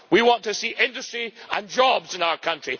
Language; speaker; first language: English; native; English